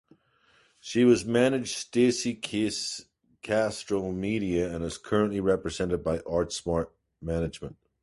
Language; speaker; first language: English; native; English